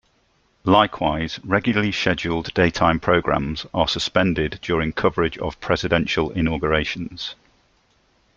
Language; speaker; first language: English; native; English